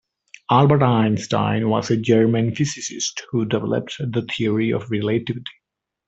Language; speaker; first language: English; non-native, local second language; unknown